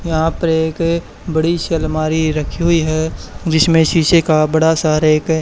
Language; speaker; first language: Hindi; native; Hindi